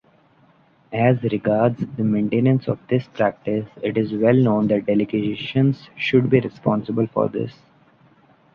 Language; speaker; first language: English; non-native, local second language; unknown